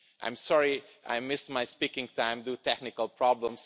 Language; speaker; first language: English; non-native, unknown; Romanian